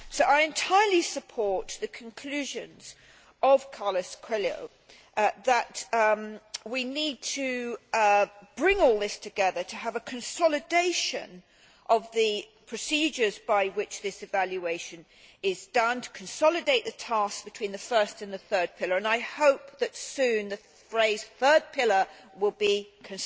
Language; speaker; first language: English; native; English